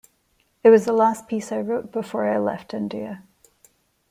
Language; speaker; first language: English; non-native, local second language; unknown